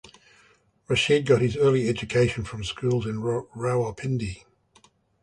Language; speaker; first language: English; native; English